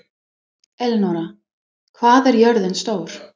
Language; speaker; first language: Icelandic; non-native, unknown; English